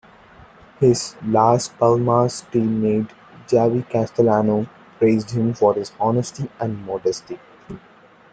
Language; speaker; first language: English; non-native, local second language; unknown